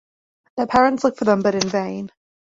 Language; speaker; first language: English; native; English